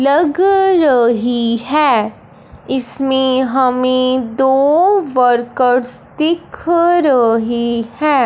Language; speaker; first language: Hindi; non-native, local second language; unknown